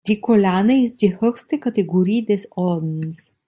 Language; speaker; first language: German; non-native, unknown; Italian